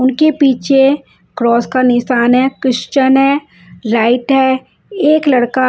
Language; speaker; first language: Hindi; non-native, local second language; Punjabi